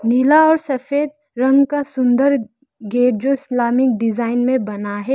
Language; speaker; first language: Hindi; non-native, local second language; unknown